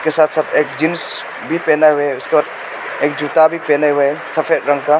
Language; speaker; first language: Hindi; non-native, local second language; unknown